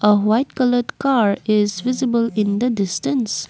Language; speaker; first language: English; non-native, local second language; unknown